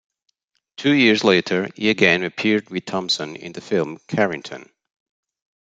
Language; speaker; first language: English; non-native, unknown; Portuguese